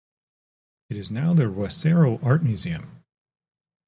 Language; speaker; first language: English; native; English